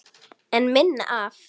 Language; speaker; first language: Icelandic; native; Icelandic